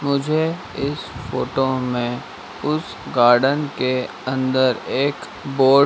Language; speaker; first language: Hindi; native; Hindi